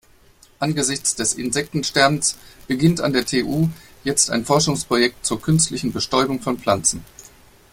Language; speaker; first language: German; native; German